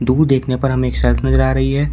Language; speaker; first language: Hindi; native; Hindi